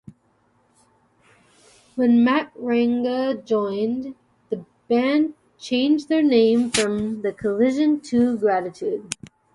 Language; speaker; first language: English; native; English